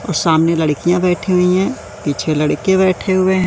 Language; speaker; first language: Hindi; native; Hindi